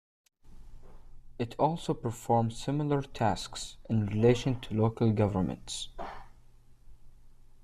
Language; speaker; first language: English; native; English